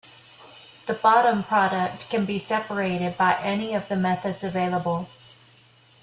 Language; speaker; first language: English; native; English